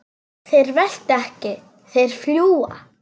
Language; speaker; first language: Icelandic; non-native, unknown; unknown